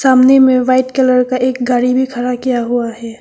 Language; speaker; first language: Hindi; non-native, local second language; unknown